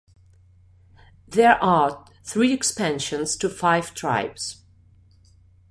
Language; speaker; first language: English; non-native, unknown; Catalan